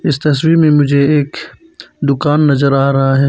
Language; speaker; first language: Hindi; non-native, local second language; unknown